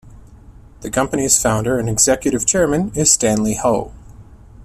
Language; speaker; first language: English; native; English